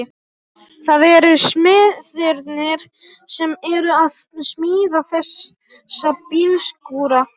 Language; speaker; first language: Icelandic; non-native, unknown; Polish